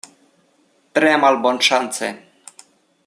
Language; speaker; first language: Esperanto; non-native, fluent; Russian